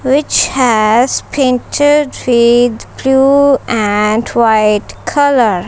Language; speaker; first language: English; non-native, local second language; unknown